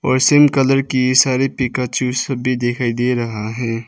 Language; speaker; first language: Hindi; non-native, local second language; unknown